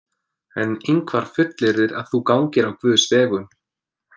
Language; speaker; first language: Icelandic; non-native, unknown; English